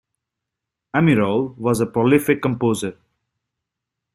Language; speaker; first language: English; native; English